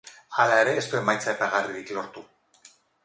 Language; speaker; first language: Basque; non-native, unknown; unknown